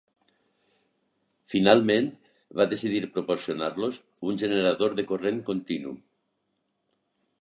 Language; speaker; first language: Catalan; native; Catalan